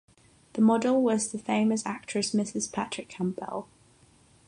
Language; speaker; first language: English; non-native, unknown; Catalan